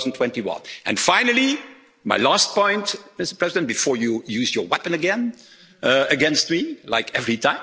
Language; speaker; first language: English; non-native, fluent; Dutch